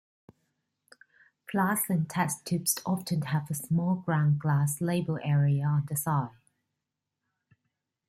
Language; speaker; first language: English; non-native, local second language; Cantonese